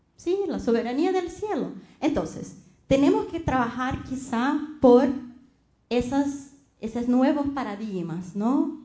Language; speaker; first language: Spanish; non-native, related language; Portuguese